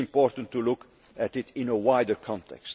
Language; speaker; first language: English; non-native, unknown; Dutch